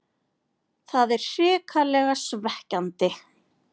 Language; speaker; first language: Icelandic; native; Icelandic